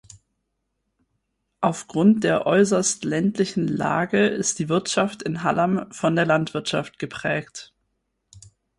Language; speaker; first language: German; native; German